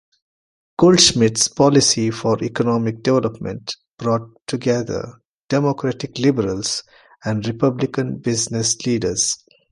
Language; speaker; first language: English; non-native, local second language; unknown